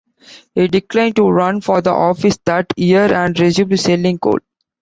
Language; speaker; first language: English; non-native, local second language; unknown